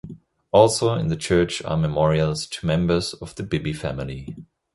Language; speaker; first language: English; non-native, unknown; German